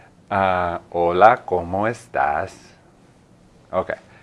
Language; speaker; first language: Spanish; non-native, fluent; English